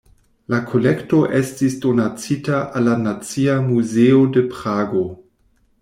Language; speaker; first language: Esperanto; non-native, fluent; German